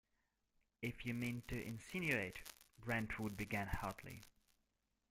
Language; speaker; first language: English; non-native, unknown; Russian